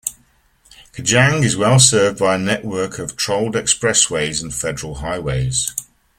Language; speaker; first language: English; native; English